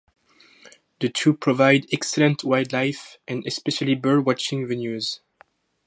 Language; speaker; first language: English; non-native, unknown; French